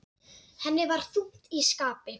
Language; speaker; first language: Icelandic; non-native, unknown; Dutch